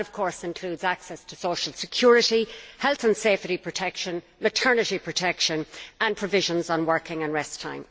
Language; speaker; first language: English; native; English